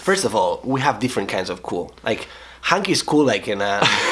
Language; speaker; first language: English; non-native, fluent; Spanish